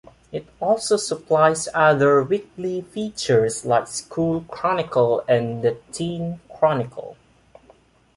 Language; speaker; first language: English; non-native, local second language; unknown